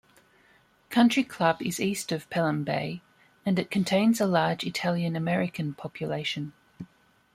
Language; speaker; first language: English; native; English